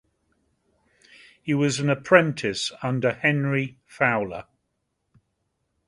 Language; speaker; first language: English; native; English